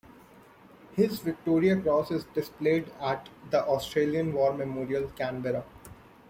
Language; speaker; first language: English; non-native, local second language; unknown